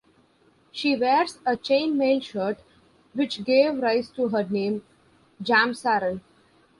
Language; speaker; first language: English; non-native, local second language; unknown